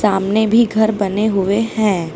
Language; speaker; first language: Hindi; native; Hindi